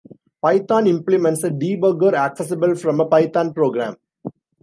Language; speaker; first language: English; non-native, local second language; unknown